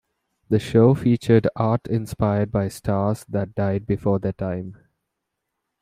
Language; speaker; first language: English; non-native, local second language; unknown